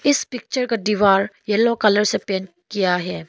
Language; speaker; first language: Hindi; non-native, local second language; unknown